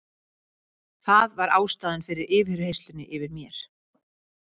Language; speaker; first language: Icelandic; native; Icelandic